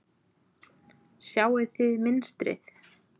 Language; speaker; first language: Icelandic; native; Icelandic